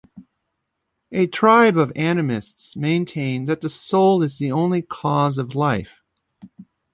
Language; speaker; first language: English; native; English